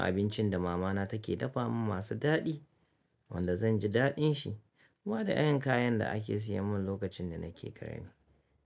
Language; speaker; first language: Hausa; native; Hausa